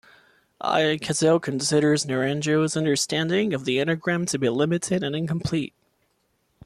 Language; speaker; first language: English; non-native, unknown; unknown